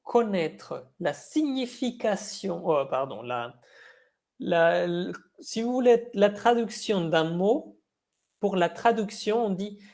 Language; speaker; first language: French; non-native, fluent; Spanish